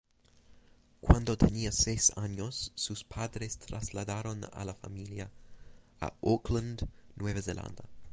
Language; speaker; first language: Spanish; non-native, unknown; English